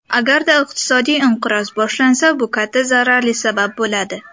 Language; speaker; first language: Uzbek; native; Uzbek